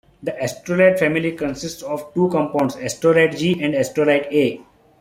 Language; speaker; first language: English; non-native, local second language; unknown